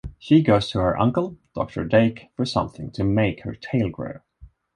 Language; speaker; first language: English; non-native, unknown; Swedish